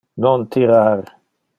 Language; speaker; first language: Interlingua; non-native, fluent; Dutch